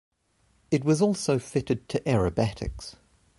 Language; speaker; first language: English; native; English